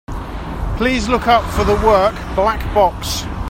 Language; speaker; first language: English; native; English